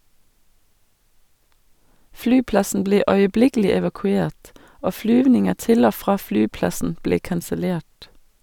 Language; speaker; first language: Norwegian; non-native, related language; Danish